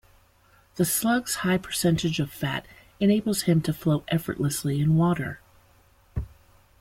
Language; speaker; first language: English; native; English